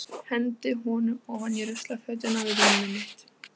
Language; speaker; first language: Icelandic; non-native, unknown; Polish